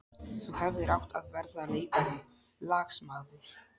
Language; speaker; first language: Icelandic; non-native, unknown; Polish